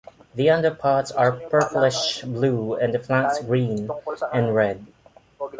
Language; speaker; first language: English; non-native, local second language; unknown